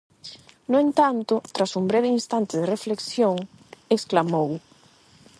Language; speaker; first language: Galician; non-native, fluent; Spanish